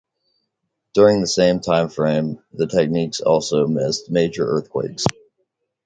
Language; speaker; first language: English; native; English